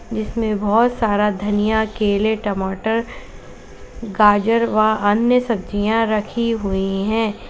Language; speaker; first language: Hindi; native; Hindi